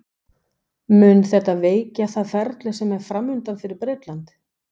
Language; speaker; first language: Icelandic; non-native, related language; Danish